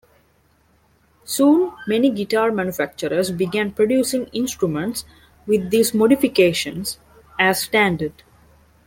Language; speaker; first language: English; non-native, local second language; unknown